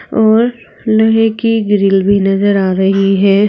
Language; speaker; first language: Hindi; native; Hindi